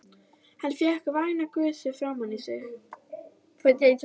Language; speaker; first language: Icelandic; native; Icelandic